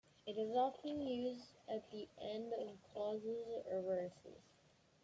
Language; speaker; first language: English; native; English